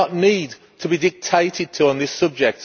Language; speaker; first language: English; native; English